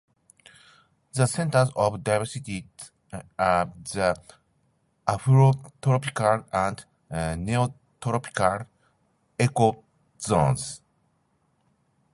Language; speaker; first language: English; non-native, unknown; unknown